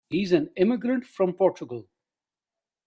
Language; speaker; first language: English; non-native, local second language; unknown